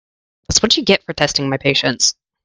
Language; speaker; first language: English; native; English